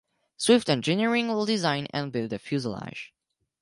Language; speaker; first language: English; non-native, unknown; French